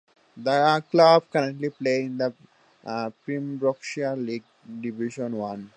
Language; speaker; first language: English; non-native, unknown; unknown